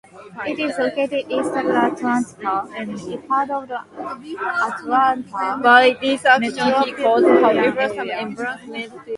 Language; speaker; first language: English; non-native, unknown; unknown